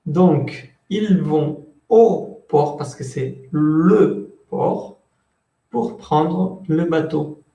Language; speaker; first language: French; non-native, fluent; Spanish